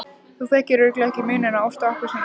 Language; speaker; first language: Icelandic; native; Icelandic